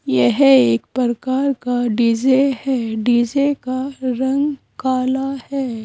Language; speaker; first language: Hindi; native; Hindi